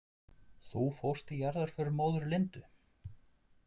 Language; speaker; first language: Icelandic; native; Icelandic